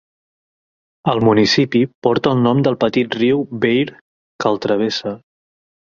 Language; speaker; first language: Catalan; native; Catalan